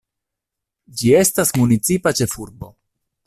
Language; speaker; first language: Esperanto; non-native, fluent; Italian